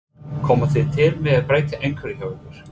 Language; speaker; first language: Icelandic; non-native, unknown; English